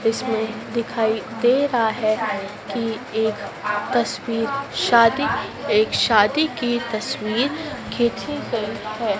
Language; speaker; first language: Hindi; native; Hindi